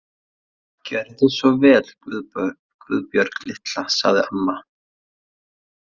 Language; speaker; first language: Icelandic; non-native, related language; Faroese